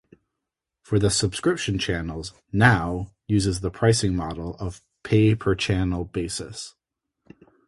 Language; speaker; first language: English; native; English